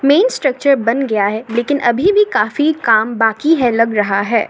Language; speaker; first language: Hindi; non-native, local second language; Assamese